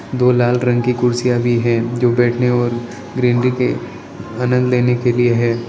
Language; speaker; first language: Hindi; non-native, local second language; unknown